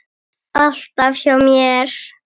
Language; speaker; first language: Icelandic; native; Icelandic